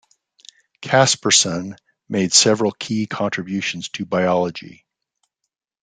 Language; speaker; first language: English; native; English